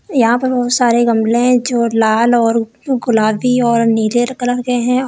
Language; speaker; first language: Hindi; native; Hindi